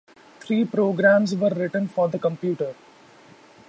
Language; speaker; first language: English; non-native, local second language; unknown